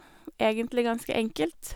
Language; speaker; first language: Norwegian; native; Norwegian